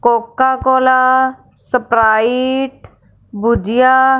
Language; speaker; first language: Hindi; non-native, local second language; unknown